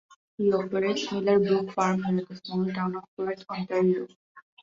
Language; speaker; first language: English; non-native, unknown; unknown